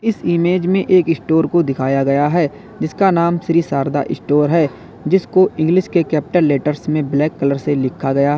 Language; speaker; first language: Hindi; native; Hindi